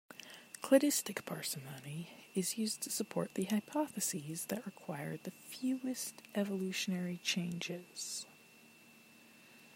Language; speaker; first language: English; non-native, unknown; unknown